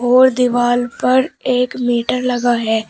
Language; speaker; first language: Hindi; native; Hindi